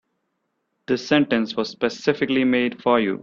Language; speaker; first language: English; non-native, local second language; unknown